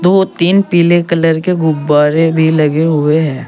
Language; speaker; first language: Hindi; native; Hindi